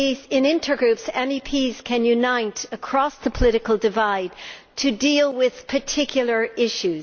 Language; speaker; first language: English; native; English